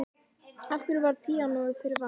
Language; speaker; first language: Icelandic; native; Icelandic